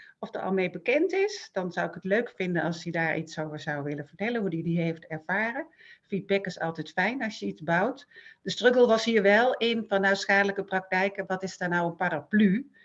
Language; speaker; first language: Dutch; native; Dutch